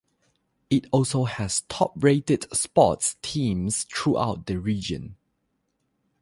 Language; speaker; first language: English; non-native, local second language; Chinese